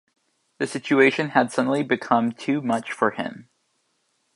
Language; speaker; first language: English; native; English